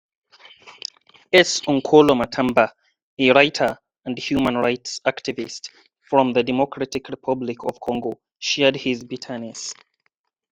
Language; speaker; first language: English; non-native, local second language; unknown